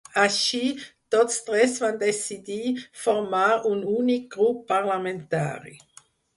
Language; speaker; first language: Catalan; non-native, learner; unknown